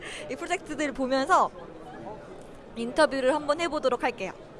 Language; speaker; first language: Korean; native; Korean